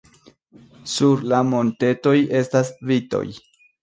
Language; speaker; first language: Esperanto; non-native, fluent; Spanish